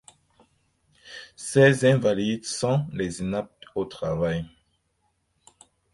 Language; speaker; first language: French; non-native, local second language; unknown